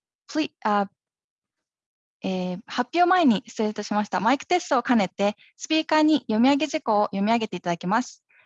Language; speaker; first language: Japanese; native; Japanese